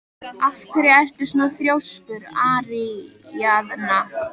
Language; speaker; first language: Icelandic; native; Icelandic